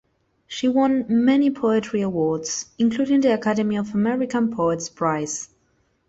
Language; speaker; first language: English; non-native, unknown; Spanish